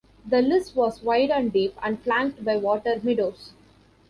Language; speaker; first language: English; non-native, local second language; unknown